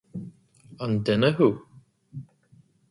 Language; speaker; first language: Irish; non-native, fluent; English